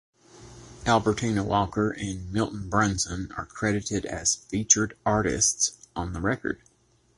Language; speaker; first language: English; native; English